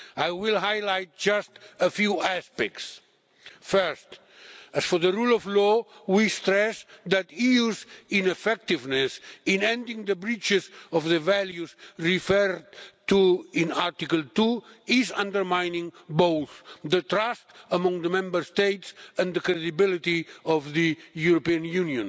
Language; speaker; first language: English; non-native, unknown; Catalan